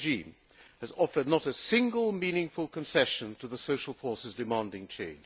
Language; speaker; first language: English; non-native, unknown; Hungarian